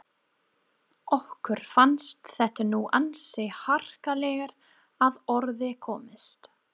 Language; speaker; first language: Icelandic; non-native, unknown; English